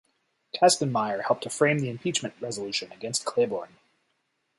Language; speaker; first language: English; native; English